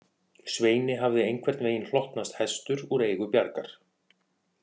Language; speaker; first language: Icelandic; native; Icelandic